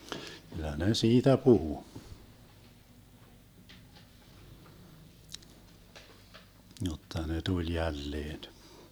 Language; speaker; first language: Finnish; early bilingual, heritage; Finnish